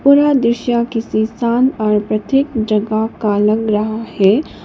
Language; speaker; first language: Hindi; non-native, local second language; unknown